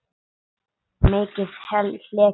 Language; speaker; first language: Icelandic; non-native, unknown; English